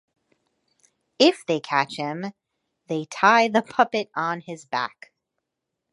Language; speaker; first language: English; native; English